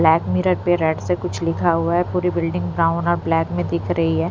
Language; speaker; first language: Hindi; non-native, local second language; Punjabi